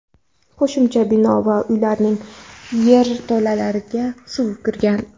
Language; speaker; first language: Uzbek; non-native, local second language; Kara-Kalpak